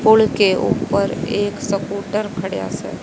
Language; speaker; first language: Hindi; native; Hindi